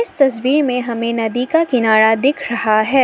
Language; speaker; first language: Hindi; non-native, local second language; Assamese